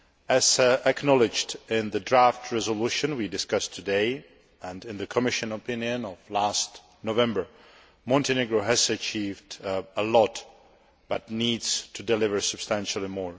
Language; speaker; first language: English; non-native, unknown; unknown